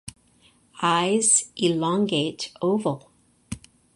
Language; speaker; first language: English; native; English